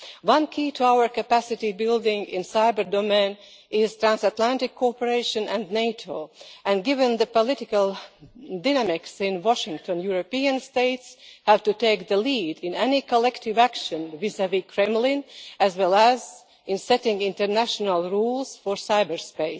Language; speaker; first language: English; non-native, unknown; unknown